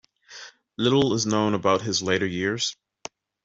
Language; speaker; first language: English; native; English